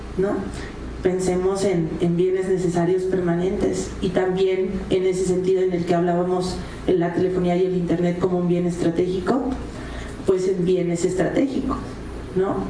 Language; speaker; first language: Spanish; native; Spanish